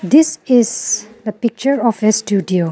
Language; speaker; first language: English; non-native, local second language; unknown